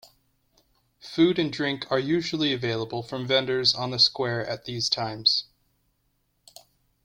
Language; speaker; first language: English; native; English